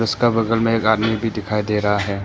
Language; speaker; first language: Hindi; early bilingual, other home language; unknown